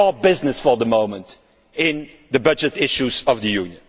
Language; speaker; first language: English; non-native, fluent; Dutch